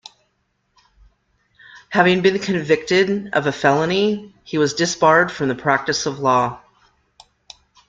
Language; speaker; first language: English; native; English